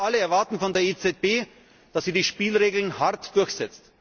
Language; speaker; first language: German; native; German